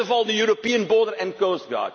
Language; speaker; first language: English; non-native, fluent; Dutch